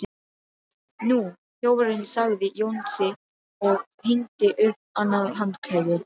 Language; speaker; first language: Icelandic; non-native, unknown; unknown